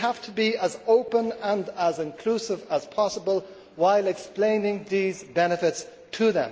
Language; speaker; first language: English; native; English